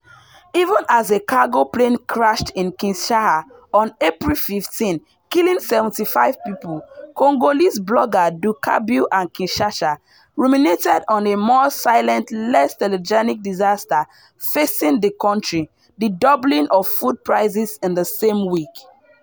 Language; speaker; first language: English; non-native, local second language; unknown